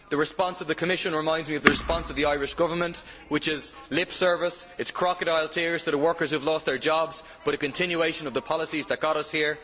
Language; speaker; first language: English; native; English